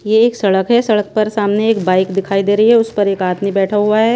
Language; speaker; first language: Hindi; non-native, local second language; Punjabi